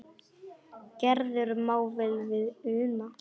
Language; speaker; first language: Icelandic; non-native, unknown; Polish